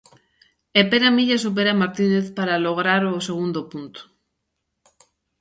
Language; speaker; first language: Galician; native; Galician